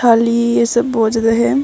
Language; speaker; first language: Hindi; non-native, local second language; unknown